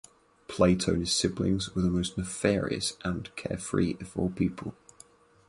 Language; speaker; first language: English; native; English